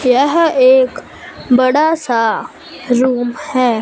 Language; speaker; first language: Hindi; non-native, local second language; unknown